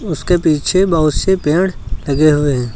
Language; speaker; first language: Hindi; native; Hindi